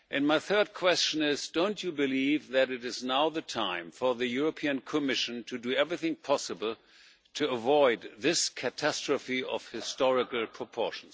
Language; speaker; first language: English; non-native, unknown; German